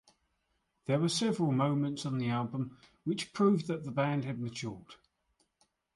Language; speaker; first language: English; native; English